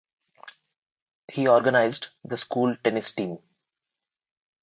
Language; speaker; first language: English; non-native, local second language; Telugu